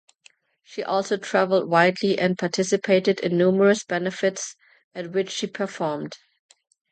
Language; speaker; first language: English; non-native, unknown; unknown